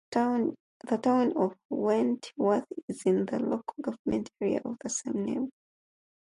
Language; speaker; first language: English; native; English